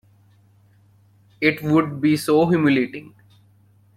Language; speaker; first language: English; non-native, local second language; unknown